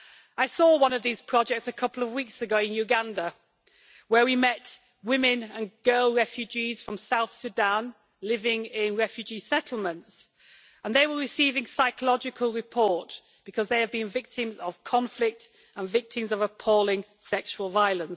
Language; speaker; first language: English; native; English